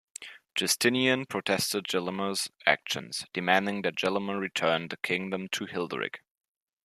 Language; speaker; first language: English; non-native, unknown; German